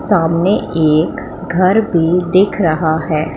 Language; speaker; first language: Hindi; non-native, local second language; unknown